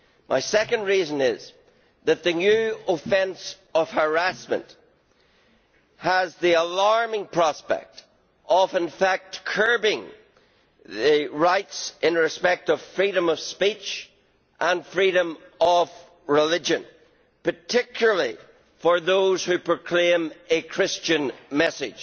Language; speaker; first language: English; native; English